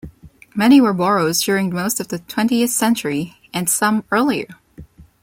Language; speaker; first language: English; non-native, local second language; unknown